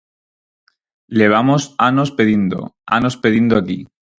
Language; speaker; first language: Galician; non-native, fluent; Spanish